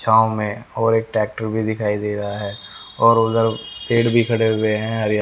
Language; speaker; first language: Hindi; native; Hindi